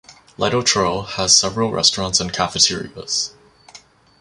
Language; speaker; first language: English; native; English